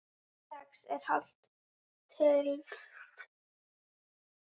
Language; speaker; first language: Icelandic; native; Icelandic